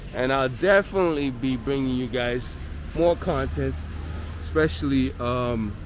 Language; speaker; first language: English; native; English